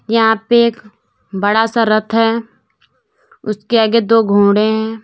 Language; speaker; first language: Hindi; native; Hindi